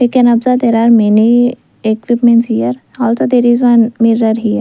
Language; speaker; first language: English; non-native, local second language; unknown